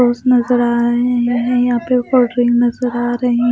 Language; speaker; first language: Hindi; non-native, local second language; Punjabi